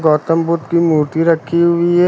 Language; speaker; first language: Hindi; native; Hindi